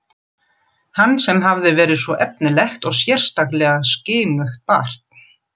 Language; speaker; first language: Icelandic; non-native, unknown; German